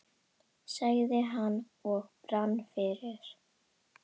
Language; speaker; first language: Icelandic; non-native, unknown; Indonesian